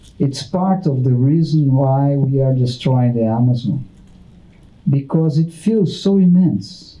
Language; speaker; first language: English; non-native, fluent; Portuguese